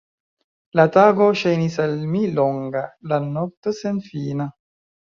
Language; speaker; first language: Esperanto; non-native, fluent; Chinese